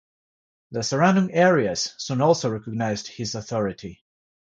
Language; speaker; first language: English; non-native, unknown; Georgian